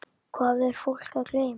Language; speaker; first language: Icelandic; native; Icelandic